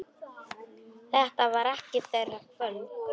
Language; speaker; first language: Icelandic; non-native, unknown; Polish